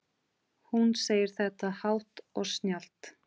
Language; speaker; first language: Icelandic; non-native, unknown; Portuguese